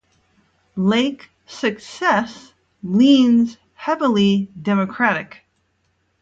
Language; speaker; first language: English; native; English